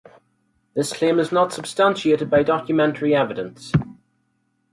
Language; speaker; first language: English; native; English